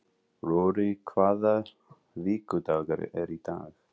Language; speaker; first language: Icelandic; non-native, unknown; English